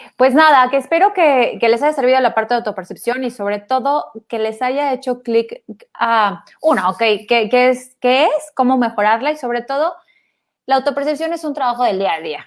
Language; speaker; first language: Spanish; native; Spanish